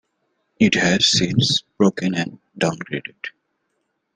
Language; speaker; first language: English; native; English